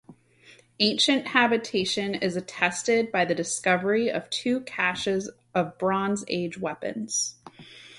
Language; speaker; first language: English; native; English